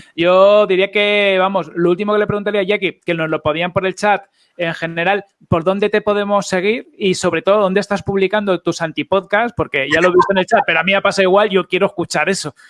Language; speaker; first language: Spanish; native; Spanish